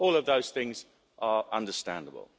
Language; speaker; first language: English; native; English